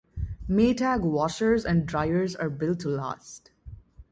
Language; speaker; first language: English; non-native, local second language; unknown